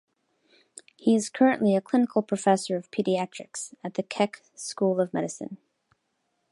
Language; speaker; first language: English; native; English